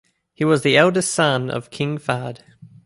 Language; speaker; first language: English; native; English